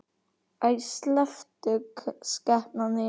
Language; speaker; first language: Icelandic; native; Icelandic